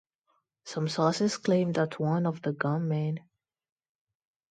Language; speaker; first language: English; non-native, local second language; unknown